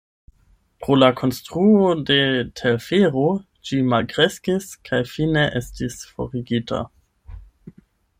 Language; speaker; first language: Esperanto; non-native, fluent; German